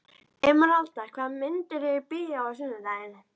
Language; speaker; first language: Icelandic; native; Icelandic